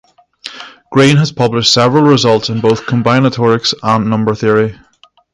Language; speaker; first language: English; native; English